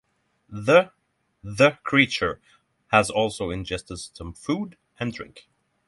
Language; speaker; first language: English; non-native, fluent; Norwegian